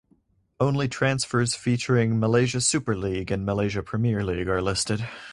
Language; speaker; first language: English; native; English